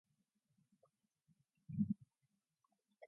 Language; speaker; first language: English; non-native, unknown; Mongolian